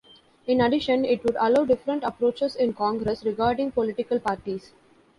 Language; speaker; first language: English; non-native, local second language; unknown